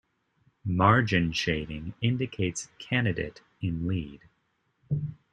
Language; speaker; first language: English; native; English